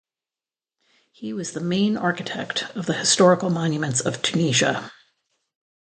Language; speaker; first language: English; native; English